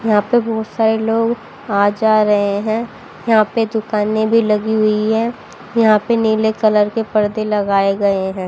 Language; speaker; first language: Hindi; native; Hindi